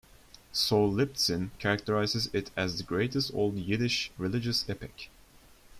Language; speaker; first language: English; non-native, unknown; Turkish